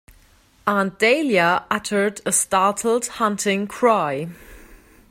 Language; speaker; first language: English; non-native, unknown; German